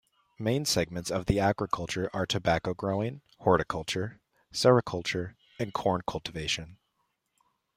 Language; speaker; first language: English; native; English